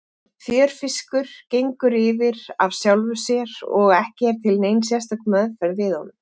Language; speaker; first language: Icelandic; native; Icelandic